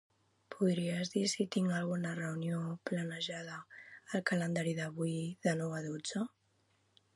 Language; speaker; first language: Catalan; native; Catalan